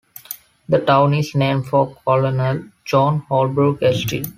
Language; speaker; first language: English; non-native, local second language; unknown